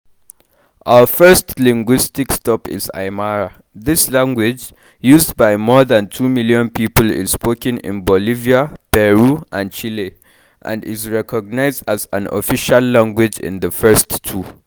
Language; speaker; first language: English; non-native, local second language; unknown